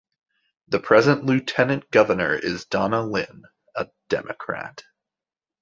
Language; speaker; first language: English; native; English